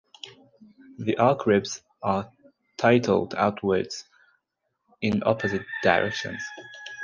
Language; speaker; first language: English; non-native, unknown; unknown